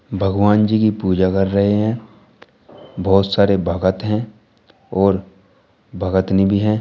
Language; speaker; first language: Hindi; native; Hindi